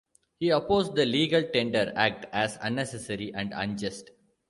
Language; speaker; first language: English; non-native, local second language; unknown